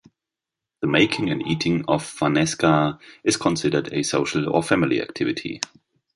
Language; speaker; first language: English; non-native, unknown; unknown